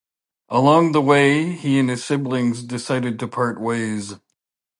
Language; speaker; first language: English; native; English